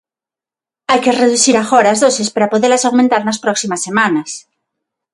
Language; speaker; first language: Galician; non-native, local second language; Spanish